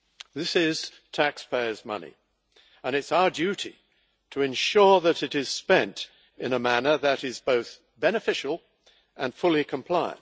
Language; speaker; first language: English; native; English